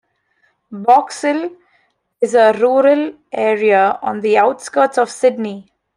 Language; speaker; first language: English; non-native, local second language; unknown